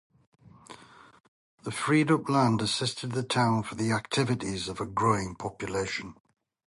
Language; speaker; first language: English; native; English